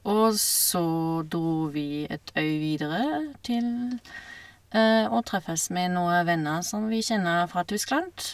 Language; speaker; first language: Norwegian; non-native, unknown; German